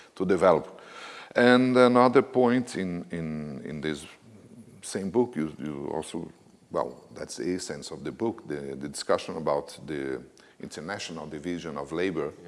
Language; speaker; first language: English; non-native, fluent; Portuguese